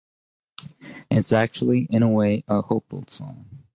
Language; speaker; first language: English; native; English